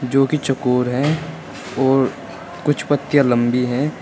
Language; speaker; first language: Hindi; native; Hindi